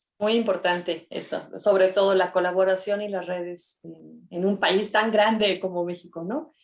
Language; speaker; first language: Spanish; native; Spanish